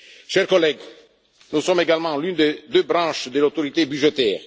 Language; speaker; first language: French; non-native, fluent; Italian